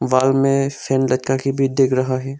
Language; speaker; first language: Hindi; non-native, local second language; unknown